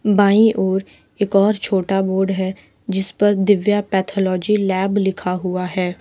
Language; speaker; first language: Hindi; native; Hindi